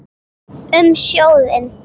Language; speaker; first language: Icelandic; native; Icelandic